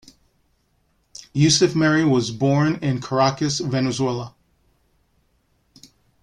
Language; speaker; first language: English; native; English